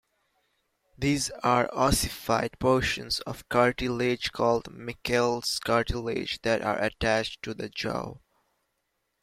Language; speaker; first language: English; native; English